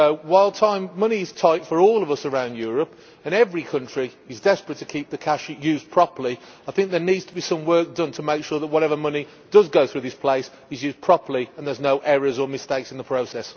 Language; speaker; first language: English; native; English